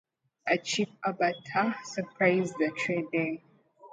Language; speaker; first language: English; native; English